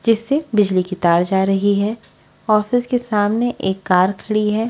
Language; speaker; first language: Hindi; non-native, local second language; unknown